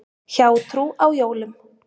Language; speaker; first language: Icelandic; native; Icelandic